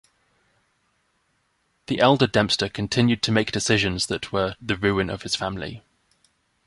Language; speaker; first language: English; native; English